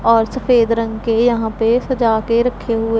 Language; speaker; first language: Hindi; non-native, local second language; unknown